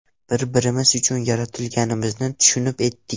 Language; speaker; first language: Uzbek; non-native, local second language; Russian